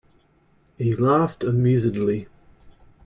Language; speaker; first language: English; native; English